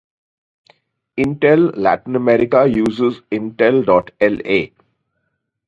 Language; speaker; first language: English; native; English